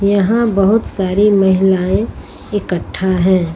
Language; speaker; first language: Hindi; native; Hindi